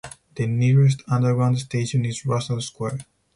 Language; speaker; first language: English; non-native, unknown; Spanish